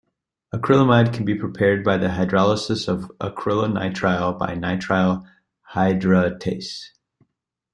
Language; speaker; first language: English; native; English